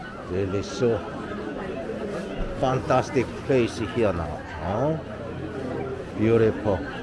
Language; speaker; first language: English; non-native, learner; Korean